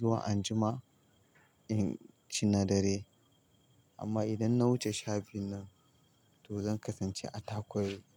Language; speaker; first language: Hausa; native; Hausa